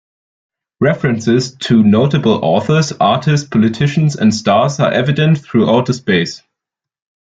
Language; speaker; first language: English; non-native, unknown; German